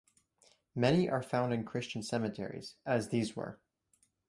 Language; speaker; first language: English; native; English